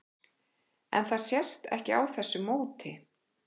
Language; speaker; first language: Icelandic; native; Icelandic